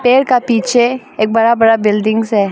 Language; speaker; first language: Hindi; early bilingual, other home language; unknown